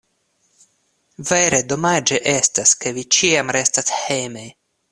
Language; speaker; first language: Esperanto; non-native, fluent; Russian